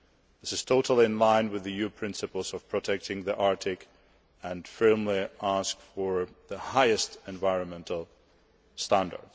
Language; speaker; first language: English; non-native, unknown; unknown